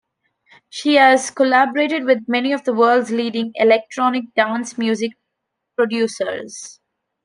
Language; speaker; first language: English; non-native, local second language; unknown